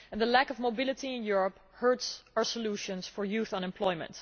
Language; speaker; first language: English; non-native, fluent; Dutch